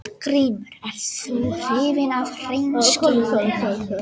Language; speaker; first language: Icelandic; non-native, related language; Danish